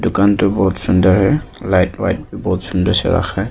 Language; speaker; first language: Hindi; non-native, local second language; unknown